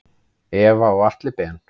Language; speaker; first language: Icelandic; native; Icelandic